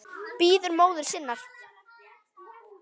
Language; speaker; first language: Icelandic; native; Icelandic